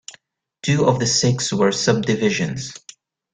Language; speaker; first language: English; native; English